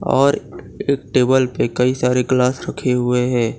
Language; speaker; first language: Hindi; non-native, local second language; Gujarati